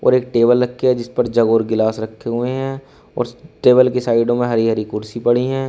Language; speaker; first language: Hindi; native; Hindi